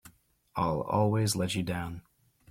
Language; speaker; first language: English; native; English